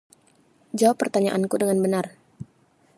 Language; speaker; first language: Indonesian; native; Indonesian